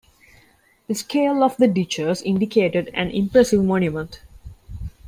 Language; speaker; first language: English; non-native, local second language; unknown